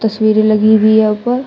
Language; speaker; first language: Hindi; native; Hindi